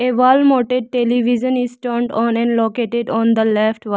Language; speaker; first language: English; non-native, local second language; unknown